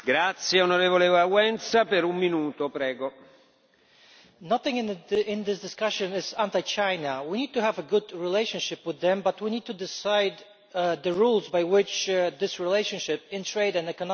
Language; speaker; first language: English; non-native, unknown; Polish